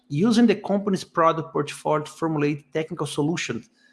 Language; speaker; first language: English; non-native, fluent; Portuguese